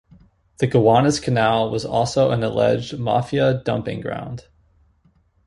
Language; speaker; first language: English; native; English